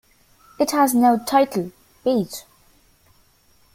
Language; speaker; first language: English; native; English